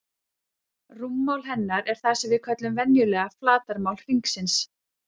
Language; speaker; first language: Icelandic; native; Icelandic